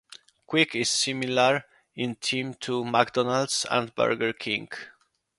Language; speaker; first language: English; non-native, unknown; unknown